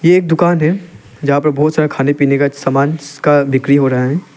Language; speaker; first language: Hindi; non-native, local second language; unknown